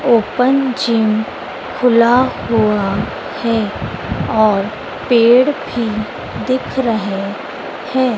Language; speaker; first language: Hindi; native; Hindi